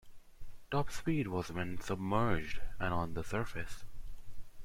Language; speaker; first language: English; non-native, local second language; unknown